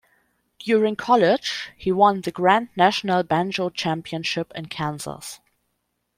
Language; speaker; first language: English; non-native, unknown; German